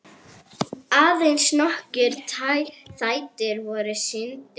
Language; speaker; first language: Icelandic; non-native, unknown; Arabic